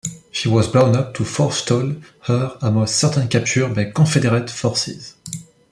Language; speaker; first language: English; non-native, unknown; French